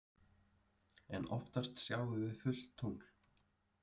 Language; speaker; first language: Icelandic; native; Icelandic